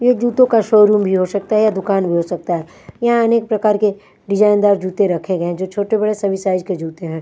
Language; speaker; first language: Hindi; non-native, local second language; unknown